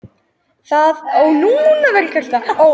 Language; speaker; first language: Icelandic; native; Icelandic